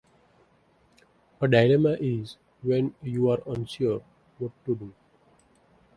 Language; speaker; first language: English; non-native, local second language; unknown